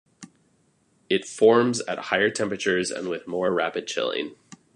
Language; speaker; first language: English; native; English